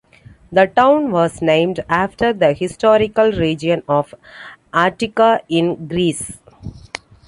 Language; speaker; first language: English; non-native, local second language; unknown